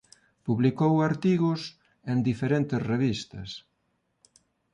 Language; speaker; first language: Galician; non-native, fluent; Spanish